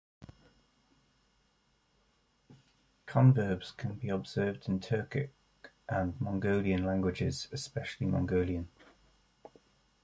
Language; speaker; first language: English; native; English